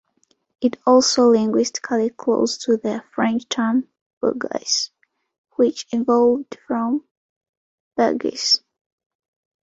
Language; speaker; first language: English; non-native, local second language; Ganda